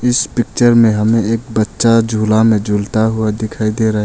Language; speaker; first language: Hindi; non-native, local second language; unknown